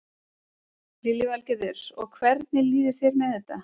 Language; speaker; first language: Icelandic; native; Icelandic